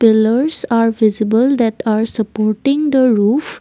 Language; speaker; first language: English; non-native, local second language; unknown